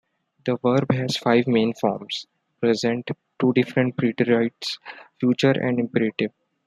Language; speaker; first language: English; non-native, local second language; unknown